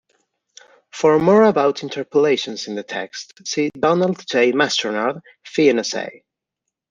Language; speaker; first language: English; non-native, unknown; Spanish